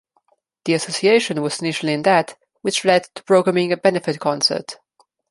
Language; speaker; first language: English; non-native, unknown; Slovenian